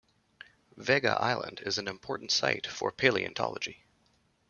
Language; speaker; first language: English; native; English